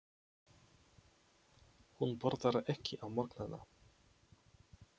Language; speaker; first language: Icelandic; non-native, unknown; Polish